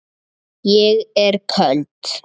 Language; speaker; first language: Icelandic; native; Icelandic